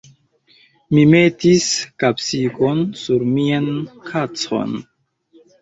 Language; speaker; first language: Esperanto; non-native, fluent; Chinese